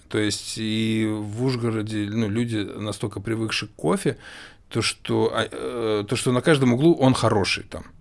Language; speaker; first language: Russian; native; Russian